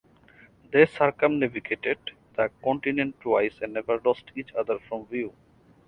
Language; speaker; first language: English; non-native, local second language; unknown